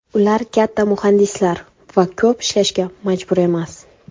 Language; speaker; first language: Uzbek; non-native, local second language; Kara-Kalpak